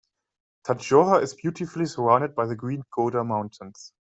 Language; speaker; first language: English; non-native, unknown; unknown